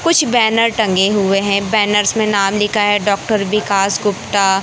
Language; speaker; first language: Hindi; native; Hindi